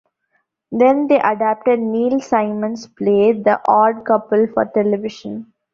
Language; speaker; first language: English; non-native, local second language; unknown